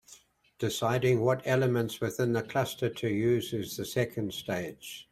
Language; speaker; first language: English; native; English